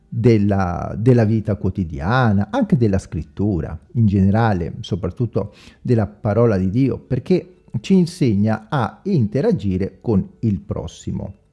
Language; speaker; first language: Italian; non-native, fluent; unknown